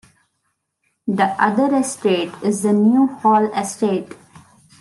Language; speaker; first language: English; non-native, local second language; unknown